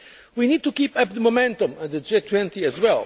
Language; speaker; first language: English; non-native, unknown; Portuguese